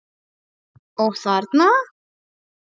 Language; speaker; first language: Icelandic; non-native, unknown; Polish